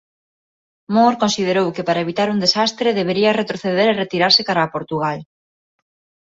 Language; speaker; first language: Galician; non-native, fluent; Spanish